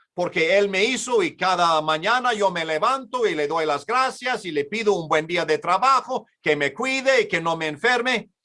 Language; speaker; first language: Spanish; non-native, fluent; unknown